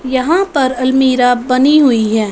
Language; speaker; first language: Hindi; non-native, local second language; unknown